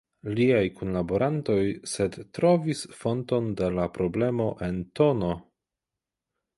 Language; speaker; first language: Esperanto; non-native, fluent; Polish